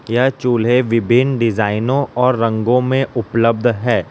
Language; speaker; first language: Hindi; non-native, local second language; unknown